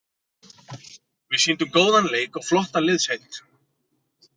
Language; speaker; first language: Icelandic; native; Icelandic